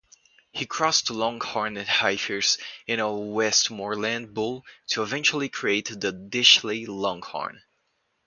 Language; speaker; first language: English; non-native, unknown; Portuguese